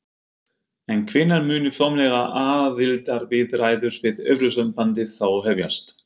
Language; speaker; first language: Icelandic; non-native, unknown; German